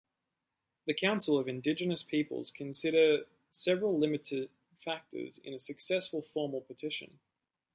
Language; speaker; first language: English; native; English